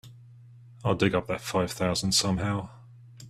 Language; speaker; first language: English; native; English